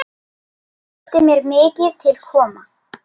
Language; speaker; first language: Icelandic; native; Icelandic